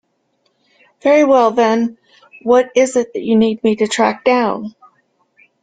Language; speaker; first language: English; native; English